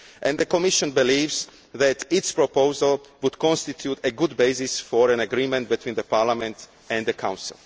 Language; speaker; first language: English; non-native, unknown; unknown